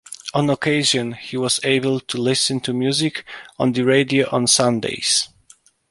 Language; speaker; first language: English; non-native, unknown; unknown